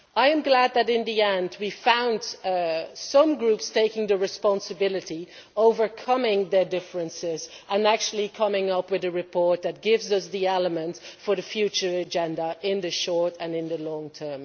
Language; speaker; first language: English; non-native, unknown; Dutch